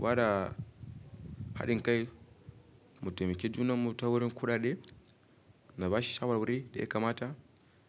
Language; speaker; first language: Hausa; native; Hausa